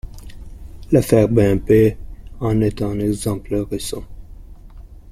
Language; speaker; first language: French; non-native, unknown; Italian